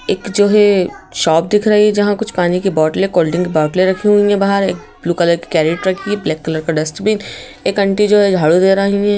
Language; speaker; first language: Hindi; native; Hindi